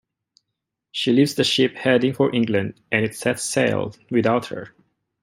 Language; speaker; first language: English; non-native, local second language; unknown